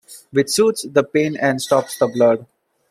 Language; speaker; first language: English; non-native, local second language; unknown